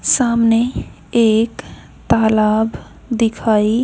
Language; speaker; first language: Hindi; native; Hindi